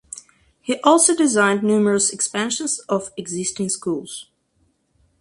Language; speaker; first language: English; non-native, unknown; Russian